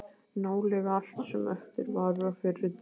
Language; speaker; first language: Icelandic; native; Icelandic